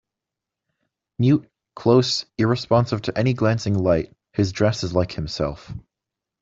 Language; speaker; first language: English; native; English